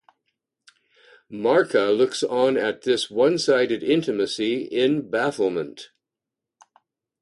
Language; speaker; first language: English; native; English